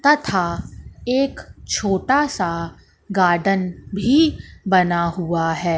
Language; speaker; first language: Hindi; native; Hindi